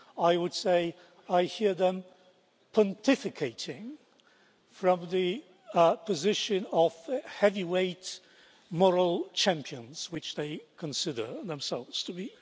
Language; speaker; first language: English; non-native, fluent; Polish